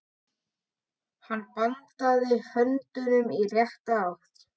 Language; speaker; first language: Icelandic; native; Icelandic